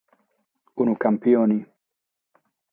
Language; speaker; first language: Sardinian; non-native, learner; Catalan